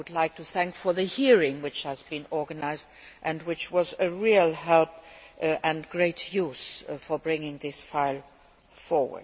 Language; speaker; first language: English; non-native, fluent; Luxembourgish